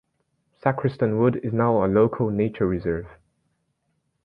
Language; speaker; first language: English; native; English